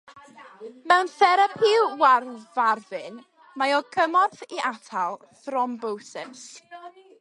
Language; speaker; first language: Welsh; native; Welsh